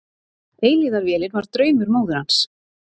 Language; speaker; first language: Icelandic; native; Icelandic